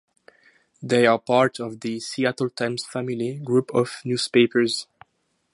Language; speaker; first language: English; non-native, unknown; French